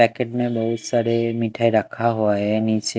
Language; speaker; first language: Hindi; non-native, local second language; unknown